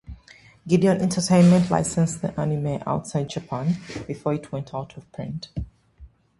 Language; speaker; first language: English; native; English